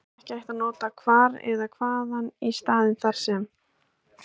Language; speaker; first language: Icelandic; native; Icelandic